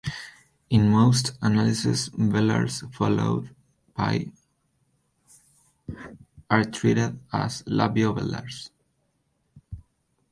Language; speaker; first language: English; non-native, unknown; Spanish